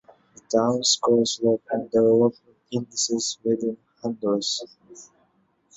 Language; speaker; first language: English; non-native, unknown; Uzbek